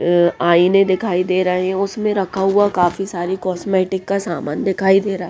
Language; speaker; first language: Hindi; non-native, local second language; Punjabi